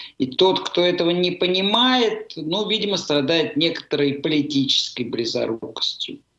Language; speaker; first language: Russian; native; Russian